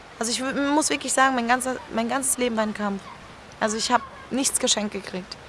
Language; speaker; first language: German; early bilingual, other home language; Spanish